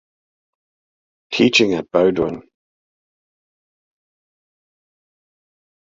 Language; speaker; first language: English; native; English